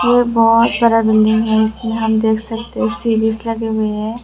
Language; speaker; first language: Hindi; non-native, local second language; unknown